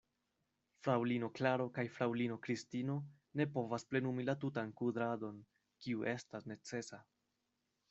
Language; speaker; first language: Esperanto; non-native, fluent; Spanish